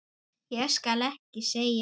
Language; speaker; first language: Icelandic; native; Icelandic